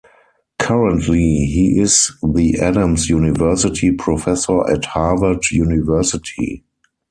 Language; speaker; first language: English; non-native, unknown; German